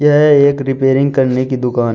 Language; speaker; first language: Hindi; native; Hindi